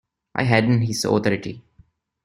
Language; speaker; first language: English; non-native, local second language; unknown